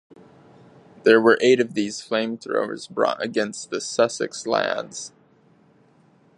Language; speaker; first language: English; native; English